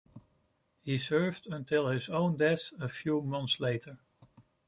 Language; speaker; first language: English; non-native, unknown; Dutch